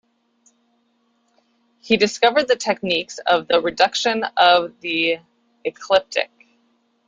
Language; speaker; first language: English; native; English